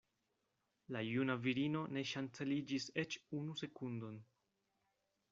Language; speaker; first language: Esperanto; non-native, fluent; Spanish